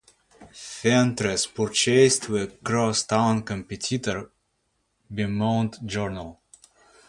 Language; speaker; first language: English; native; English